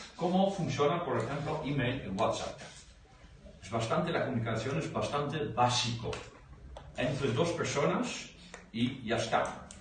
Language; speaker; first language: Spanish; non-native, fluent; Dutch